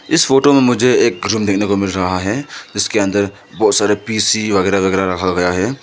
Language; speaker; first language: Hindi; non-native, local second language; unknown